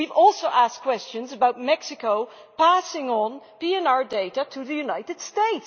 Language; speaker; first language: English; non-native, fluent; Dutch